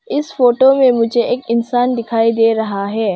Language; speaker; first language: Hindi; non-native, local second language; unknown